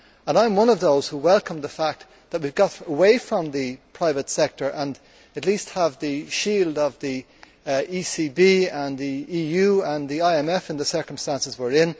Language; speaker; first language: English; native; English